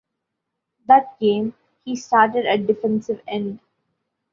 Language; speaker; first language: English; non-native, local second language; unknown